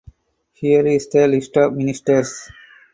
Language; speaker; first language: English; non-native, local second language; Tamil